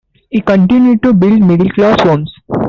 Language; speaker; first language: English; non-native, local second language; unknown